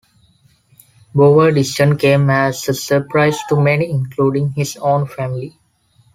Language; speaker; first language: English; non-native, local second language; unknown